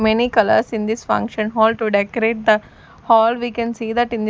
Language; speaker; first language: English; non-native, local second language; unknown